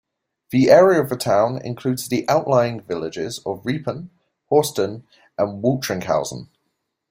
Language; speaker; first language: English; native; English